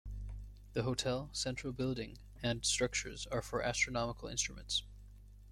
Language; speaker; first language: English; native; English